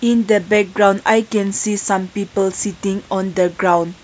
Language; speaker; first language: English; non-native, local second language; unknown